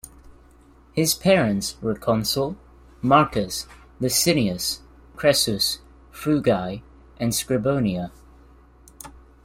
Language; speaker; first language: English; native; English